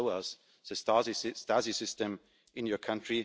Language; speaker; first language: English; non-native, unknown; German